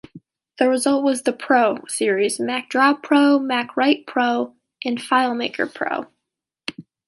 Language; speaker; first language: English; native; English